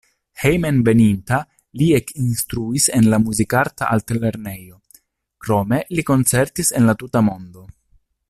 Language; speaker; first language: Esperanto; non-native, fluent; Italian